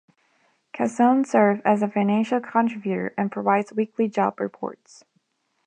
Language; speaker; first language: English; non-native, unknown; Spanish